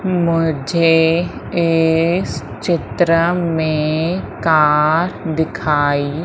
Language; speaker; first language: Hindi; native; Hindi